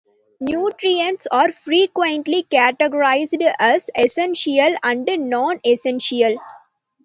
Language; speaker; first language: English; non-native, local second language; Tamil